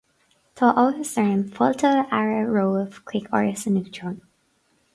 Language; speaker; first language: Irish; non-native, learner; English